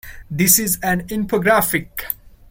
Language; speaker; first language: English; non-native, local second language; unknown